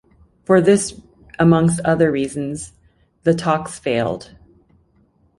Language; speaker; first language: English; native; English